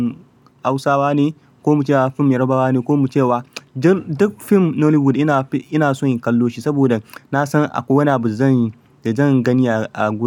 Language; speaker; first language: Hausa; non-native, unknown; Yoruba